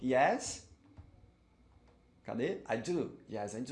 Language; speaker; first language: English; non-native, fluent; Portuguese